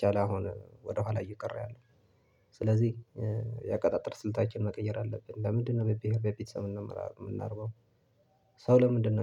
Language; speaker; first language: Amharic; non-native, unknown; Tigrinya